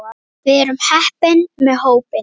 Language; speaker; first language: Icelandic; native; Icelandic